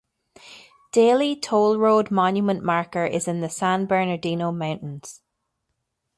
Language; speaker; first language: English; native; English